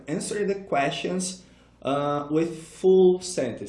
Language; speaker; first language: English; non-native, fluent; Portuguese